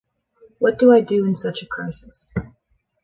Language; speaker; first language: English; native; English